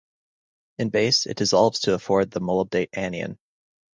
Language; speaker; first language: English; native; English